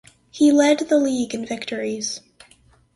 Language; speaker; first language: English; native; English